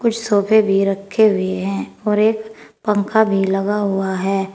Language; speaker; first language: Hindi; native; Hindi